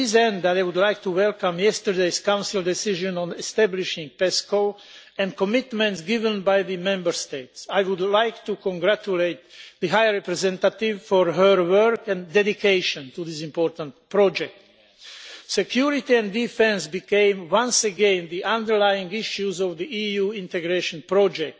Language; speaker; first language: English; non-native, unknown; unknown